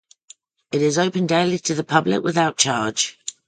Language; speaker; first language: English; native; English